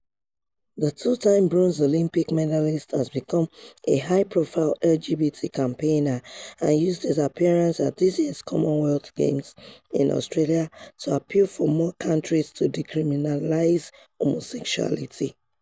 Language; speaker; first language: English; non-native, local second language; Yoruba